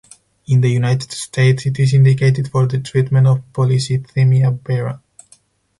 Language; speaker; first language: English; non-native, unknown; Spanish